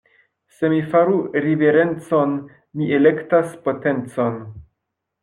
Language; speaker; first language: Esperanto; non-native, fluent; French